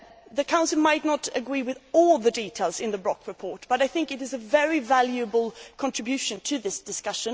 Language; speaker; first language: English; non-native, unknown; Swedish